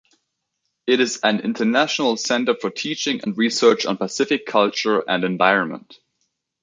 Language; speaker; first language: English; native; English